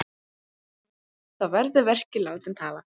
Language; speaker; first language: Icelandic; native; Icelandic